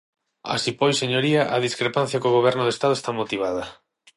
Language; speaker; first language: Galician; non-native, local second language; Spanish